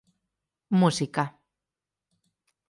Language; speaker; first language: Galician; native; Galician